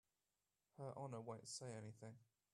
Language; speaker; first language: English; native; English